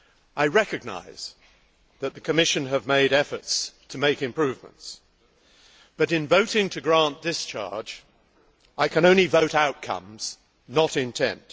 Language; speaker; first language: English; native; English